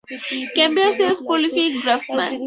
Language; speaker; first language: English; native; English